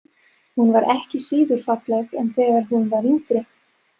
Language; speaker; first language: Icelandic; non-native, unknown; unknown